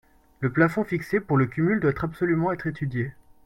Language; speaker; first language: French; native; French